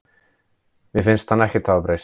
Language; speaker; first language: Icelandic; native; Icelandic